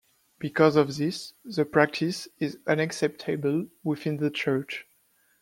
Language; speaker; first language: English; non-native, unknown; French